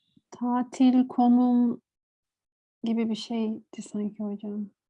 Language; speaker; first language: Turkish; native; Turkish